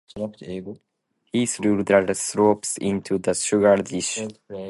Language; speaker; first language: English; non-native, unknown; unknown